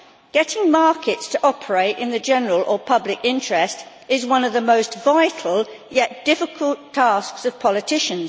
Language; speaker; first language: English; native; English